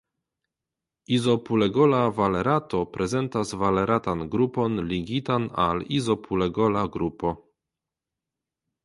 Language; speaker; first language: Esperanto; non-native, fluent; Polish